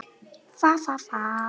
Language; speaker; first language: Icelandic; non-native, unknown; Polish